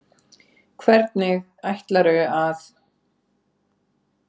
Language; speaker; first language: Icelandic; native; Icelandic